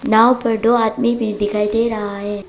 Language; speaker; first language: Hindi; non-native, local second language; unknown